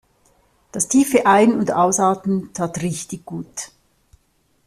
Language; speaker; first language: German; native; German